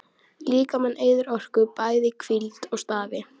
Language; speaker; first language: Icelandic; native; Icelandic